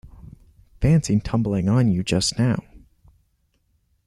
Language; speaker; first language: English; native; English